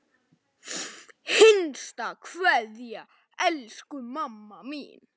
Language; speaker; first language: Icelandic; native; Icelandic